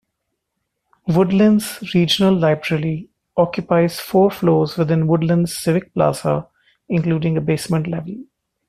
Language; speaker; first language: English; non-native, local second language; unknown